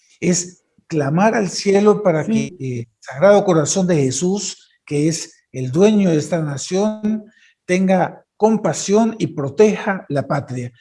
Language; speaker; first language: Spanish; native; Spanish